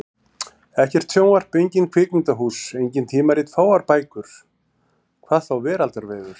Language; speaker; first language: Icelandic; native; Icelandic